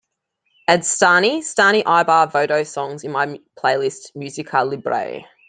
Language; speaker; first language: English; native; English